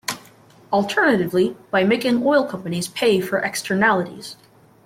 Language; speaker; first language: English; native; English